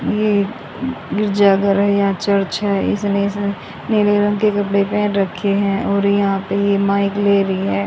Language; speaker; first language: Hindi; native; Hindi